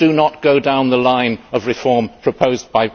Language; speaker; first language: English; native; English